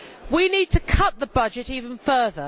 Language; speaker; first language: English; native; English